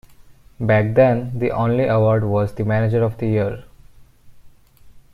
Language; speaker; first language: English; non-native, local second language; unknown